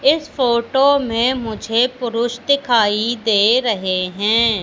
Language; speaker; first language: Hindi; native; Hindi